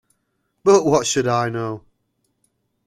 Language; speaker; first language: English; native; English